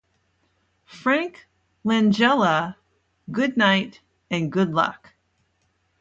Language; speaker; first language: English; native; English